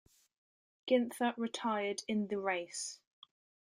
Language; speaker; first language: English; native; English